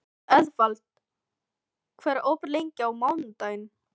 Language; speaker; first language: Icelandic; non-native, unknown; Filipino